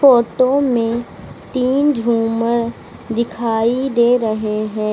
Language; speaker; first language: Hindi; native; Hindi